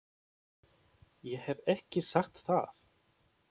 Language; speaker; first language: Icelandic; non-native, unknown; Polish